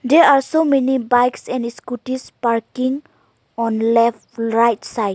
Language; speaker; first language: English; non-native, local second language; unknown